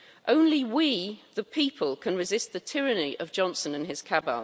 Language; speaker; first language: English; native; English